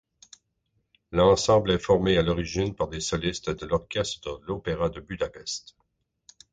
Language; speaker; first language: French; native; French